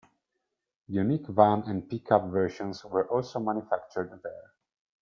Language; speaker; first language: English; non-native, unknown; Italian